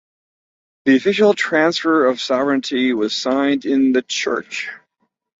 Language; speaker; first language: English; native; English